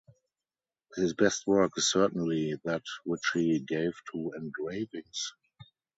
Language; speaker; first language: English; non-native, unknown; German